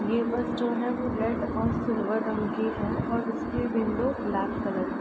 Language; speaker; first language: Hindi; native; Hindi